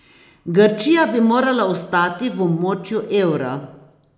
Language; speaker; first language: Slovenian; native; Slovenian